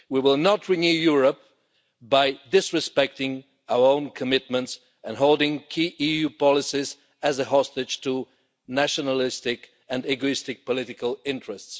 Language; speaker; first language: English; non-native, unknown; Bulgarian